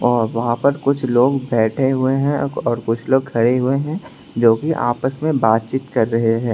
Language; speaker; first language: Hindi; non-native, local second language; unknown